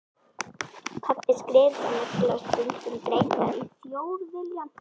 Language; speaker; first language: Icelandic; native; Icelandic